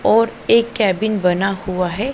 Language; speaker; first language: Hindi; non-native, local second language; Punjabi